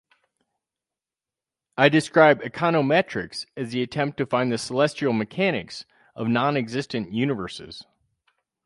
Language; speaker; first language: English; native; English